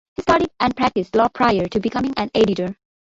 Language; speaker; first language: English; non-native, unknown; Bangla